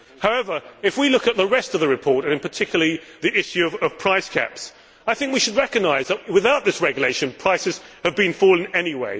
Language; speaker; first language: English; native; English